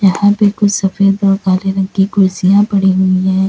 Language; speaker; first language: Hindi; native; Hindi